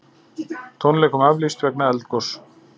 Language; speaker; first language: Icelandic; native; Icelandic